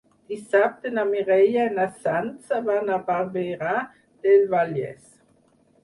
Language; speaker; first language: Catalan; non-native, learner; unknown